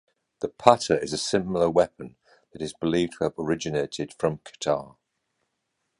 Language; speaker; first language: English; native; English